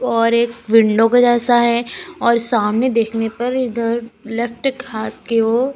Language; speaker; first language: Hindi; native; Hindi